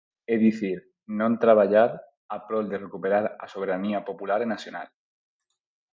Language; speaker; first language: Galician; non-native, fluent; Spanish